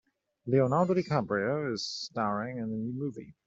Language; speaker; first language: English; native; English